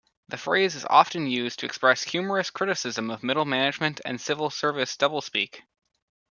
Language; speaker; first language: English; native; English